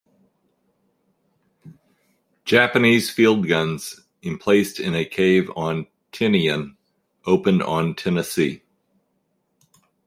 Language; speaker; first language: English; native; English